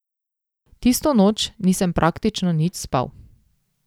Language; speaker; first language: Slovenian; native; Slovenian